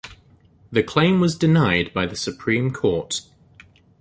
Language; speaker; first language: English; native; English